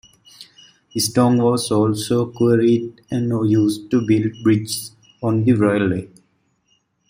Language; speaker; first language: English; native; English